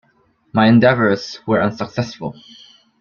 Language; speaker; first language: English; non-native, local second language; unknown